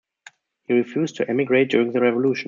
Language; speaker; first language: English; non-native, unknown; German